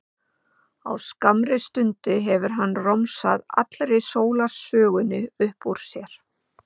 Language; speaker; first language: Icelandic; native; Icelandic